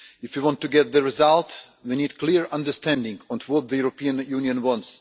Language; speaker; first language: English; non-native, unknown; Russian